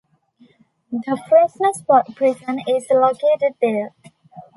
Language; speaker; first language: English; non-native, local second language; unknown